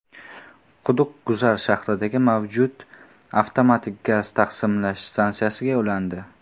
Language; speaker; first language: Uzbek; non-native, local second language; Kara-Kalpak